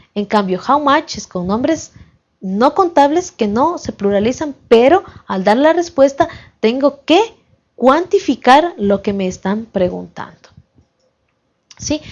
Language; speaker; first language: Spanish; native; Spanish